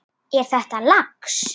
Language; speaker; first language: Icelandic; native; Icelandic